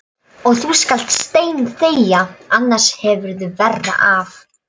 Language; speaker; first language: Icelandic; non-native, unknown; Polish